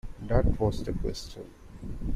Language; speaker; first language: English; non-native, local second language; Tamil